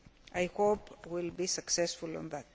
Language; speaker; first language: English; non-native, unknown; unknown